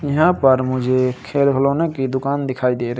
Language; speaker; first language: Hindi; native; Hindi